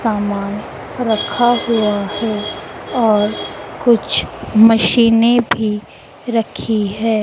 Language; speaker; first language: Hindi; native; Hindi